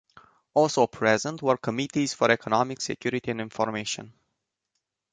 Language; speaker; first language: English; non-native, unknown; Romanian